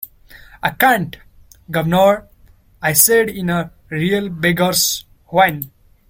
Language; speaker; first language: English; non-native, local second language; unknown